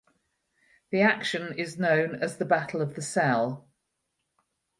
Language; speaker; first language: English; native; English